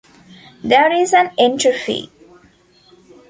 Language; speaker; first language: English; non-native, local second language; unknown